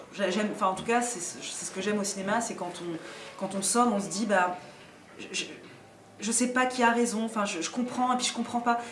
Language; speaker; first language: French; early bilingual, other home language; Arabic